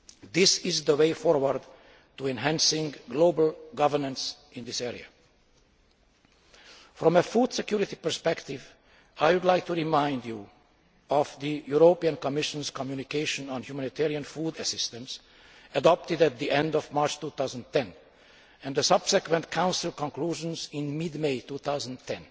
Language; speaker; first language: English; non-native, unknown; Hungarian